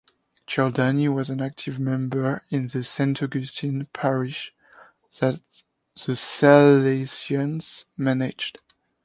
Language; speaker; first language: English; non-native, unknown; French